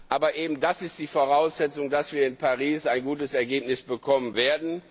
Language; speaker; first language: German; non-native, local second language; Luxembourgish